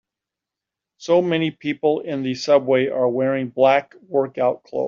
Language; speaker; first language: English; native; English